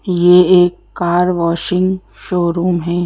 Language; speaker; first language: Hindi; native; Hindi